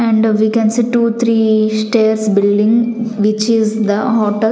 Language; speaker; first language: English; non-native, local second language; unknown